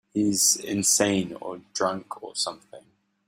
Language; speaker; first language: English; native; English